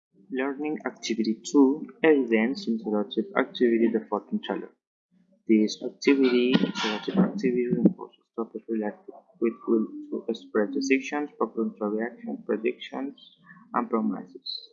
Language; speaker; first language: English; non-native, learner; Spanish